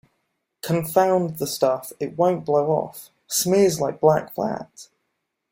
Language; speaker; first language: English; native; English